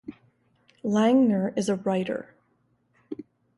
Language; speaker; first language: English; native; English